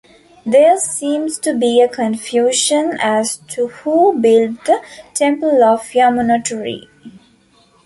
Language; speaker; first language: English; non-native, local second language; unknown